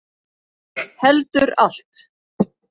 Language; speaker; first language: Icelandic; native; Icelandic